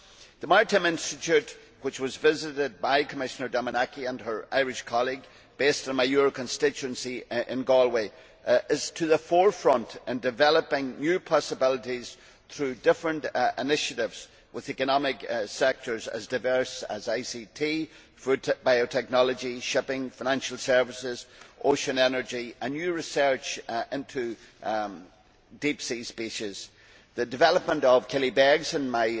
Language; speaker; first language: English; native; English